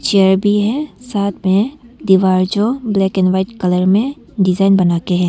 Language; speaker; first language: Hindi; non-native, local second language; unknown